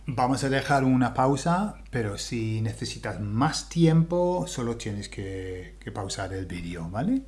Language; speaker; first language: Spanish; non-native, fluent; English